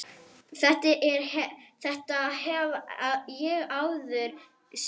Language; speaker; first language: Icelandic; non-native, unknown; Arabic